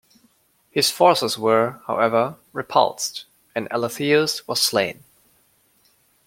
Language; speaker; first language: English; non-native, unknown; German